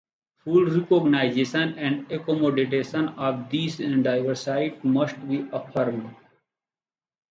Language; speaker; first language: English; non-native, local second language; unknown